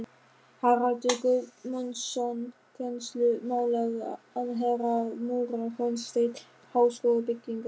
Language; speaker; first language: Icelandic; non-native, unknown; German